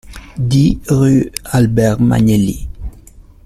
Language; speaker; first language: French; non-native, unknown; Italian